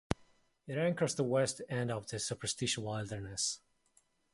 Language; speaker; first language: English; non-native, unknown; Mongolian